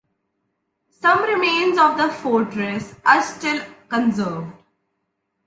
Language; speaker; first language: English; non-native, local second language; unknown